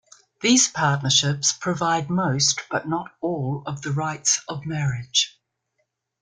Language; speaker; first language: English; native; English